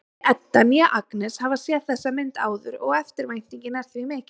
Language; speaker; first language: Icelandic; native; Icelandic